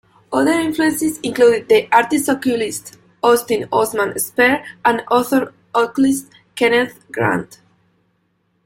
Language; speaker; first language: English; non-native, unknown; Spanish